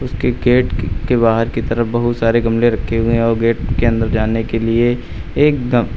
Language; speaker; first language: Hindi; native; Hindi